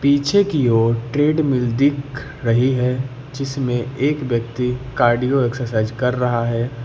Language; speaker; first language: Hindi; native; Hindi